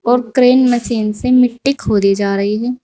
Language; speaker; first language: Hindi; native; Hindi